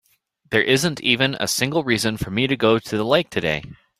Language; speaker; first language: English; native; English